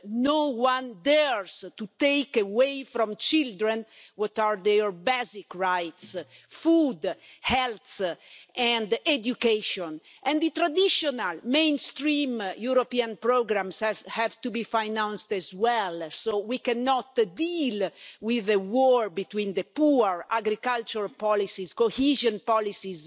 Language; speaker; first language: English; non-native, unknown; Italian